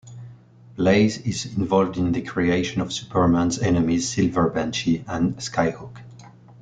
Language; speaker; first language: English; non-native, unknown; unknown